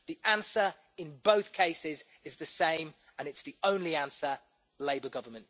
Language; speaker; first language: English; native; English